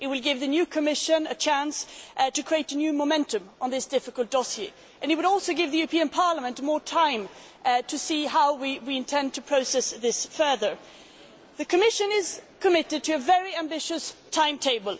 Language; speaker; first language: English; non-native, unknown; Swedish